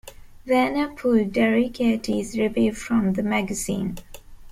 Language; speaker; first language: English; non-native, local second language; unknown